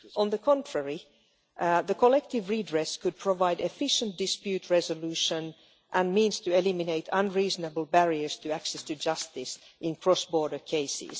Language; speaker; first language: English; non-native, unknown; Finnish